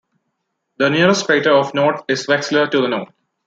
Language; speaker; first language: English; non-native, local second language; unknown